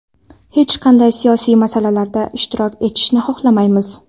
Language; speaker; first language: Uzbek; non-native, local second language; Kara-Kalpak